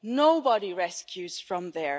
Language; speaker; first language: English; non-native, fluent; German